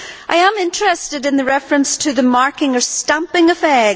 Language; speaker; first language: English; native; English